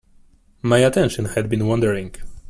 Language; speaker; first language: English; non-native, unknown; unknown